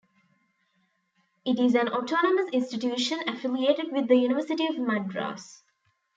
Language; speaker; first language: English; non-native, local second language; Tamil